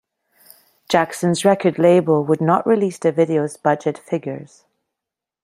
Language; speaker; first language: English; non-native, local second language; French